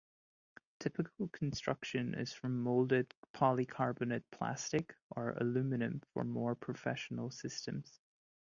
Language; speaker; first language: English; non-native, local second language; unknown